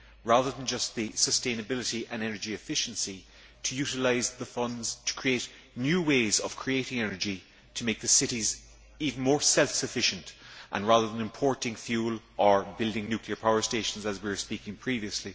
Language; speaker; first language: English; native; English